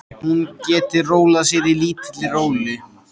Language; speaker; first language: Icelandic; native; Icelandic